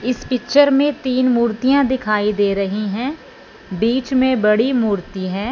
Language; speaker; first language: Hindi; non-native, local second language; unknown